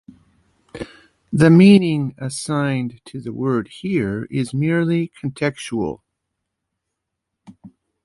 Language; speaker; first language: English; native; English